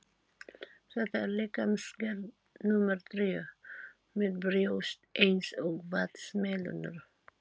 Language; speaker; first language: Icelandic; non-native, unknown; Filipino